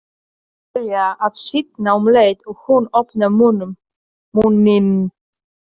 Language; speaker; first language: Icelandic; non-native, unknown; Polish